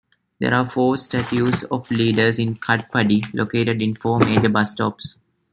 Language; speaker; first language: English; non-native, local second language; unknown